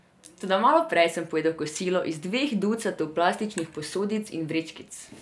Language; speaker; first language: Slovenian; non-native, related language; Serbian